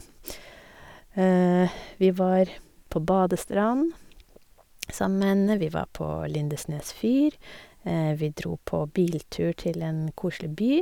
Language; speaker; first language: Norwegian; native; Norwegian